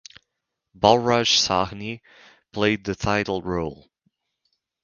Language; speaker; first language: English; native; English